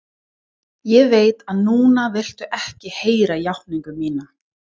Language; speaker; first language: Icelandic; non-native, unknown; English